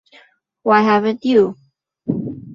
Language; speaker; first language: English; non-native, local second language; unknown